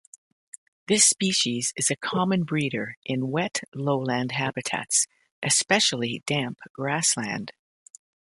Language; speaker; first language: English; native; English